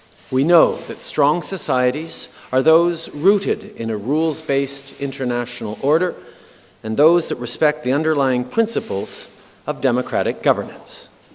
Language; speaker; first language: English; early bilingual, other home language; French